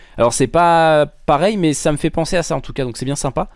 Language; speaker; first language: French; native; French